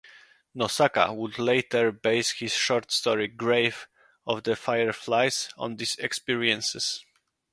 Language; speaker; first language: English; non-native, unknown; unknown